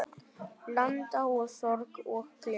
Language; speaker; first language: Icelandic; non-native, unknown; Vietnamese